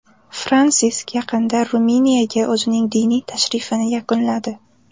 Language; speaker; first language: Uzbek; native; Uzbek